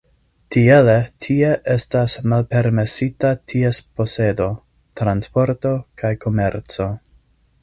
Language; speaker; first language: Esperanto; non-native, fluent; English